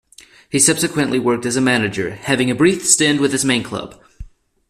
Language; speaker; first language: English; non-native, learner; German